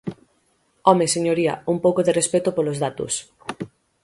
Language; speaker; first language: Galician; native; Galician